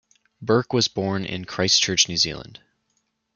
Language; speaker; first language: English; native; English